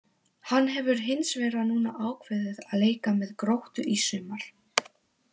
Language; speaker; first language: Icelandic; non-native, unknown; Polish